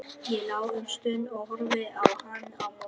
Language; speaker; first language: Icelandic; non-native, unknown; Vietnamese